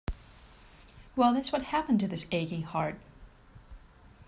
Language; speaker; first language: English; non-native, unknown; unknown